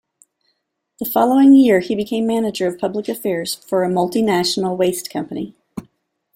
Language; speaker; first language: English; native; English